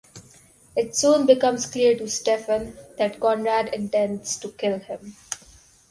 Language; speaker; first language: English; non-native, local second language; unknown